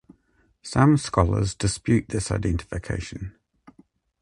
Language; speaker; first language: English; native; English